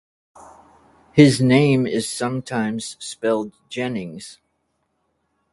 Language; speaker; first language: English; native; English